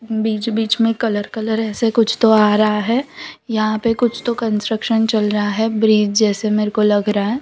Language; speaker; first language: Hindi; non-native, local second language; Gujarati